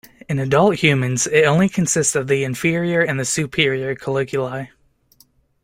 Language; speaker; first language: English; native; English